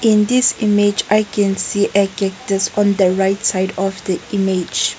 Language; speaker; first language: English; non-native, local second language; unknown